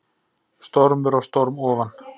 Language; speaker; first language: Icelandic; native; Icelandic